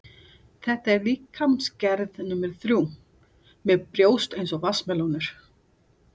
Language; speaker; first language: Icelandic; non-native, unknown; Portuguese